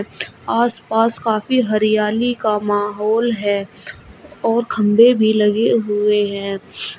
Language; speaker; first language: Hindi; native; Hindi